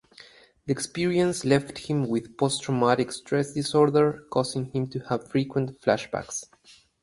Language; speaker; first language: English; native; English